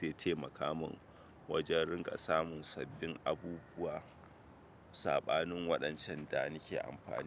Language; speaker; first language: Hausa; native; Hausa